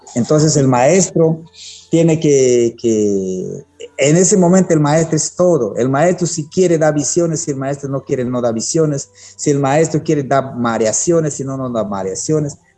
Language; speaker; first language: Spanish; non-native, local second language; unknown